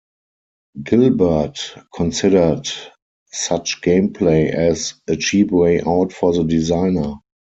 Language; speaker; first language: English; non-native, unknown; German